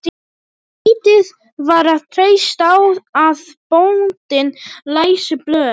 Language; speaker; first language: Icelandic; non-native, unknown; Polish